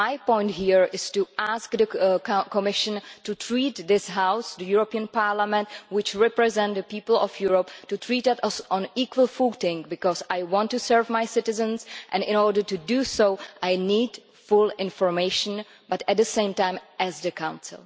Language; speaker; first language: English; non-native, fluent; Czech